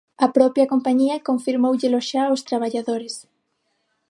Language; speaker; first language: Galician; non-native, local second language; Spanish